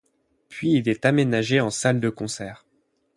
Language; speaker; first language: French; native; French